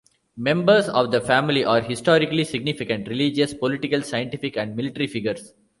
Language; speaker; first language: English; non-native, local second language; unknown